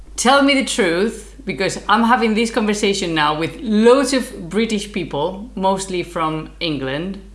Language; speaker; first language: English; non-native, fluent; Spanish